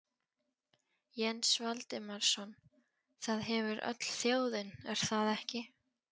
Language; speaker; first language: Icelandic; non-native, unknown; Polish